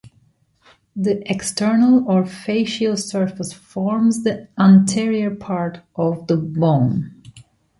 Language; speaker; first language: English; native; English